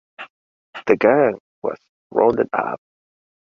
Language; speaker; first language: English; native; English